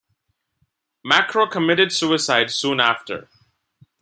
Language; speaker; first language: English; non-native, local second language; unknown